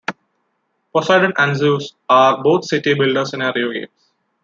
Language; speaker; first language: English; non-native, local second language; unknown